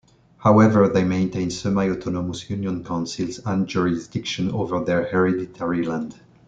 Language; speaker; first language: English; non-native, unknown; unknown